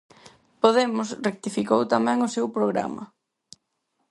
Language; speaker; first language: Galician; non-native, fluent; Spanish